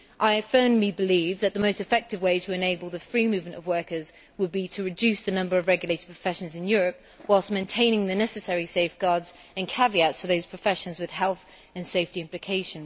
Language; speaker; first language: English; native; English